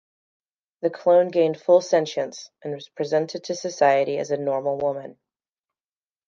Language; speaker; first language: English; native; English